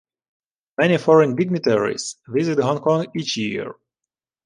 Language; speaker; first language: English; non-native, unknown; Ukrainian